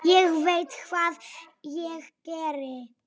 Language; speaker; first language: Icelandic; non-native, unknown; Polish